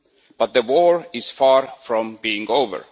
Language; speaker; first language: English; non-native, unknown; Estonian